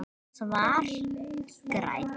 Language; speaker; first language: Icelandic; native; Icelandic